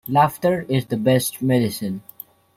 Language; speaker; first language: English; non-native, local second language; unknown